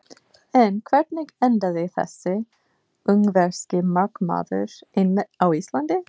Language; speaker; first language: Icelandic; non-native, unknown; English